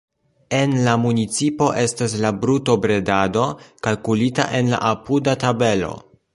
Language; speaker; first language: Esperanto; non-native, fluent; Polish